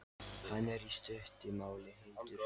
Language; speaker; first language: Icelandic; non-native, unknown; Lithuanian